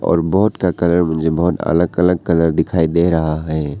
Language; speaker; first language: Hindi; non-native, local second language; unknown